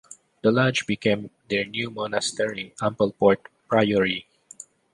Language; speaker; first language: English; non-native, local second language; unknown